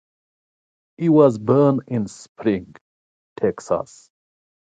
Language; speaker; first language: English; non-native, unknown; Pashto